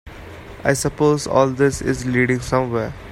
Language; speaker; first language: English; non-native, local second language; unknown